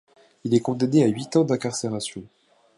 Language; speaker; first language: French; native; French